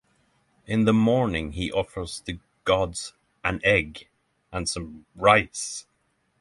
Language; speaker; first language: English; non-native, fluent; Norwegian